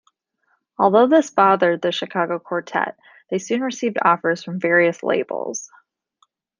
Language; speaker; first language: English; native; English